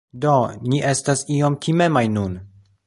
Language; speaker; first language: Esperanto; non-native, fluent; Polish